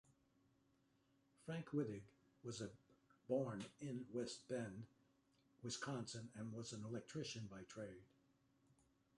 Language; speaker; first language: English; native; English